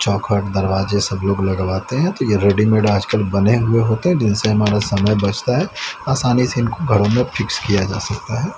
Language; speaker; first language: Hindi; native; Hindi